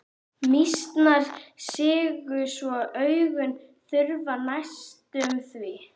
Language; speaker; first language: Icelandic; native; Icelandic